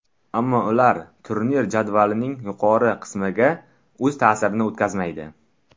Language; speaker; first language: Uzbek; non-native, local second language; Tajik